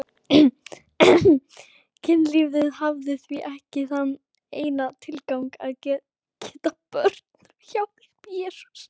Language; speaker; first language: Icelandic; native; Icelandic